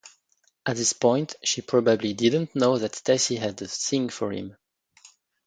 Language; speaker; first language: English; non-native, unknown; French